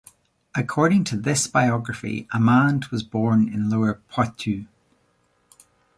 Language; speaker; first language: English; native; English